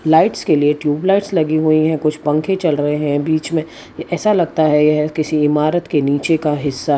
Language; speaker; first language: Hindi; non-native, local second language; Gujarati